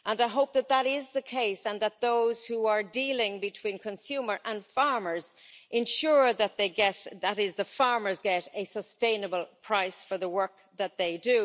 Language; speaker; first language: English; native; English